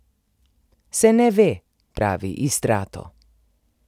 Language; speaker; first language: Slovenian; native; Slovenian